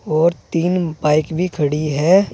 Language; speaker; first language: Hindi; native; Hindi